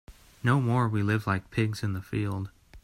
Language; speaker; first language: English; native; English